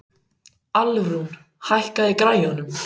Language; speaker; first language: Icelandic; native; Icelandic